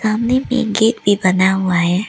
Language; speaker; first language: Hindi; early bilingual, other home language; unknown